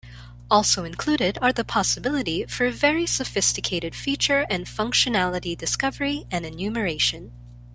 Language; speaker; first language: English; non-native, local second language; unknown